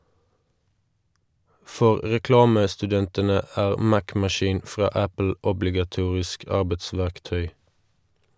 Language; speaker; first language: Norwegian; non-native, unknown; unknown